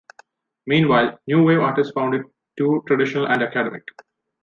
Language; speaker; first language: English; non-native, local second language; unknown